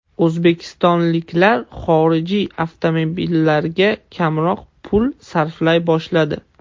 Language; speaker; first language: Uzbek; non-native, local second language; Russian